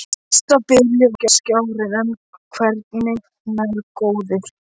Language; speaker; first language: Icelandic; non-native, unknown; Polish